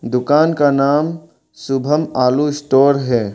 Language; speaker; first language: Hindi; non-native, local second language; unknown